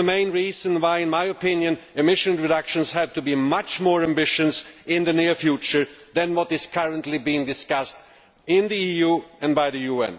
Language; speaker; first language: English; non-native, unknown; Swedish